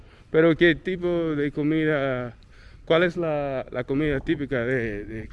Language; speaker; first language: Spanish; non-native, fluent; English